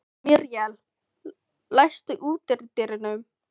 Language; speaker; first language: Icelandic; non-native, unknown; Filipino